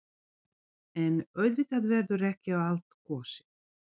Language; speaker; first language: Icelandic; non-native, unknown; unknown